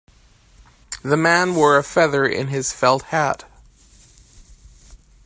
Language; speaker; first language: English; native; English